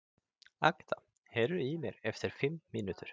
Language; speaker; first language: Icelandic; non-native, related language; Swedish